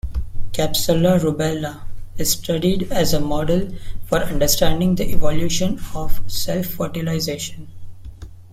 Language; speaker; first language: English; non-native, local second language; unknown